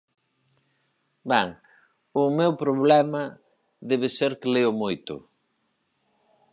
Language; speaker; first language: Galician; native; Galician